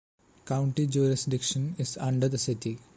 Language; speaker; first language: English; non-native, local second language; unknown